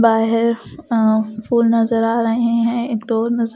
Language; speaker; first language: Hindi; non-native, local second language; Punjabi